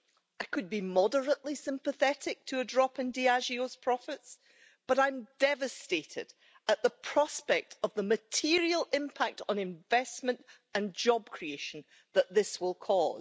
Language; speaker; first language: English; native; English